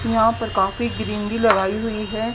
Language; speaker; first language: Hindi; native; Hindi